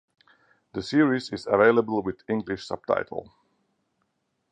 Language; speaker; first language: English; non-native, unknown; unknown